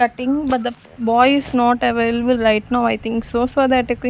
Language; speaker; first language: English; non-native, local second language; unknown